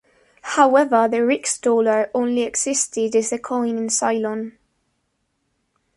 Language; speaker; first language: English; non-native, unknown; Spanish